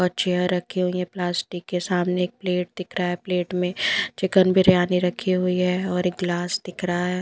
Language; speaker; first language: Hindi; non-native, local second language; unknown